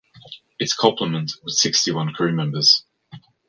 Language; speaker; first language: English; native; English